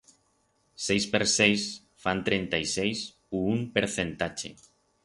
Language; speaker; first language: Aragonese; non-native, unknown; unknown